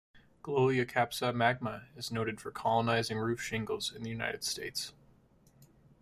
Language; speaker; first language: English; native; English